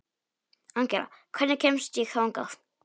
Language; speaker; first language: Icelandic; non-native, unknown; Polish